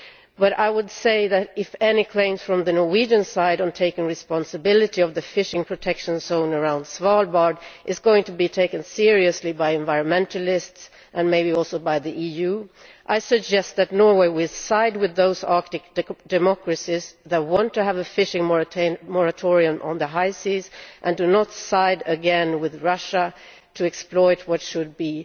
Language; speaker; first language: English; non-native, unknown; Swedish